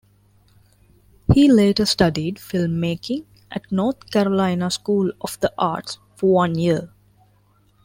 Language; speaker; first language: English; non-native, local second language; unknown